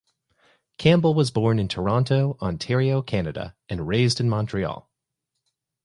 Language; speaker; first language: English; native; English